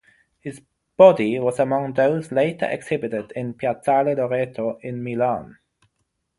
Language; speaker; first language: English; non-native, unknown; German